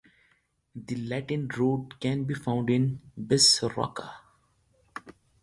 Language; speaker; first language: English; non-native, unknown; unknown